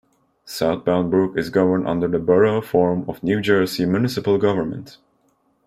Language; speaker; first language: English; non-native, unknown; Turkish